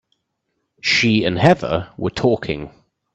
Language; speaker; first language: English; native; English